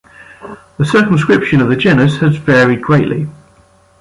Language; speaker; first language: English; native; English